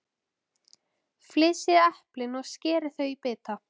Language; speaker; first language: Icelandic; native; Icelandic